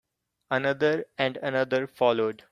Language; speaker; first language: English; non-native, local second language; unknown